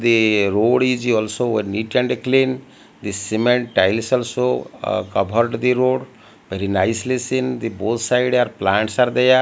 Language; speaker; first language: English; non-native, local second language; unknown